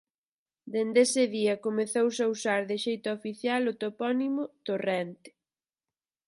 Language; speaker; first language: Galician; native; Galician